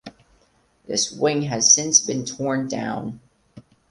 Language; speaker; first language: English; non-native, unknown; Portuguese